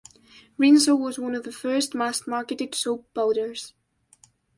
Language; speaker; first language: English; non-native, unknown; Spanish